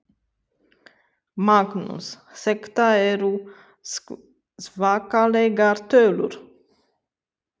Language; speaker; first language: Icelandic; non-native, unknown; Romanian